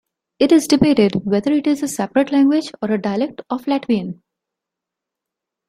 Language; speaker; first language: English; non-native, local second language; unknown